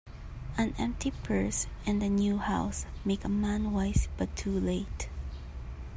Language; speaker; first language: English; non-native, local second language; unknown